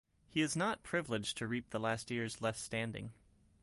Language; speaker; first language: English; native; English